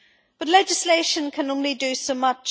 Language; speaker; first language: English; native; English